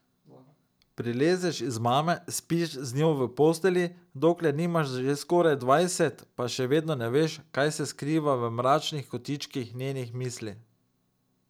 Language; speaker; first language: Slovenian; native; Slovenian